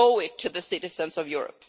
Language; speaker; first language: English; non-native, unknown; Swedish